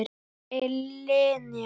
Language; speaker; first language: Icelandic; native; Icelandic